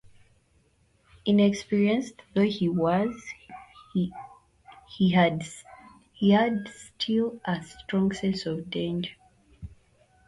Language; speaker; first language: English; native; English